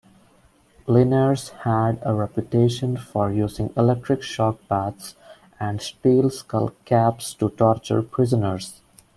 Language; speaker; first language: English; non-native, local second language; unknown